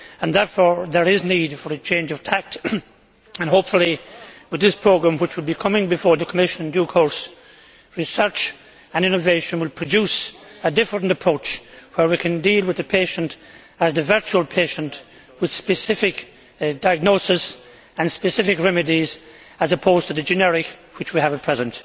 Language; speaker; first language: English; native; English